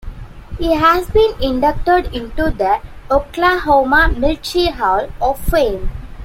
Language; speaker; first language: English; non-native, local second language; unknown